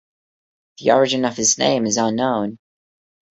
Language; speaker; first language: English; non-native, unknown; Portuguese